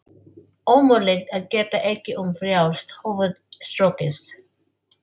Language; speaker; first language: Icelandic; non-native, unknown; Filipino